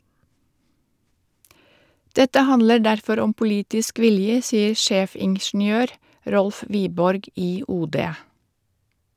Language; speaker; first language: Norwegian; native; Norwegian